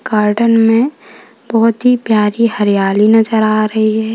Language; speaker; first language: Hindi; native; Hindi